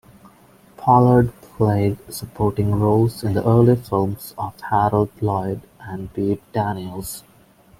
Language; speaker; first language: English; non-native, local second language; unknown